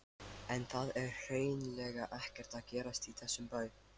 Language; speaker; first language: Icelandic; non-native, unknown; Lithuanian